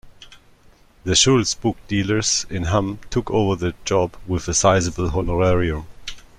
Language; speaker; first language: English; non-native, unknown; German